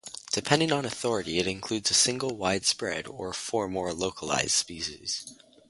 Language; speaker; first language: English; native; English